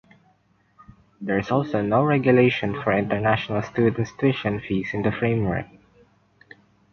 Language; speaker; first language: English; non-native, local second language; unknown